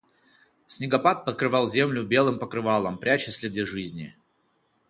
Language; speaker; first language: Russian; non-native, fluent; Georgian